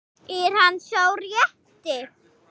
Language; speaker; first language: Icelandic; non-native, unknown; English